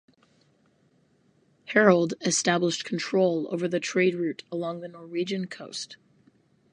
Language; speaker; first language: English; native; English